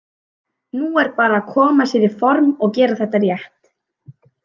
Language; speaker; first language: Icelandic; native; Icelandic